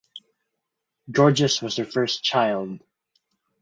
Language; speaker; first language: English; non-native, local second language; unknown